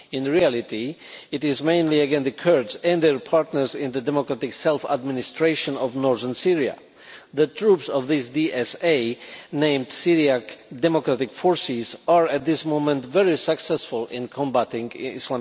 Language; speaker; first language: English; non-native, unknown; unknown